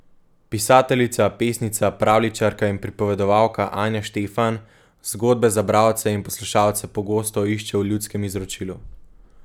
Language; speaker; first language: Slovenian; native; Slovenian